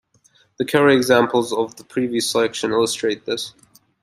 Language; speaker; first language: English; native; English